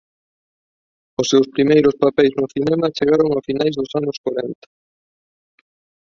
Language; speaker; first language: Galician; non-native, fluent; Spanish